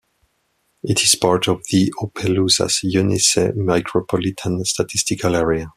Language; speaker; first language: English; non-native, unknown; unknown